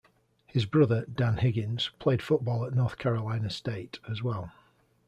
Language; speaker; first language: English; native; English